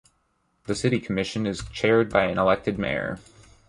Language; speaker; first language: English; native; English